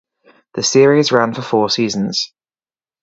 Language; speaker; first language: English; native; English